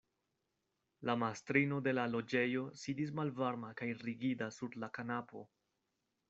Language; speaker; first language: Esperanto; non-native, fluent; Spanish